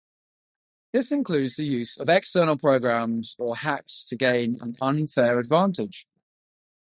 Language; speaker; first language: English; non-native, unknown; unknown